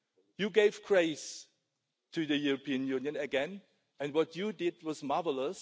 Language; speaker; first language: English; non-native, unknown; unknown